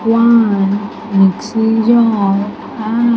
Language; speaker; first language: English; non-native, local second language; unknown